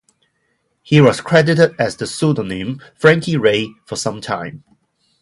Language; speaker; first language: English; non-native, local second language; Cantonese